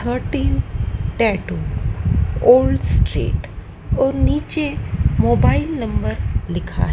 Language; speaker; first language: Hindi; native; Hindi